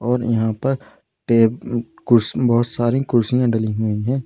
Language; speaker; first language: Hindi; native; Hindi